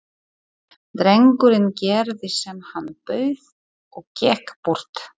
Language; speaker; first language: Icelandic; non-native, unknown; Polish